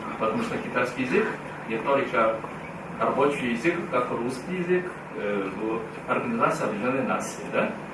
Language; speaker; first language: Russian; non-native, fluent; Chinese